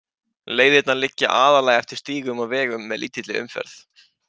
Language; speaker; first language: Icelandic; native; Icelandic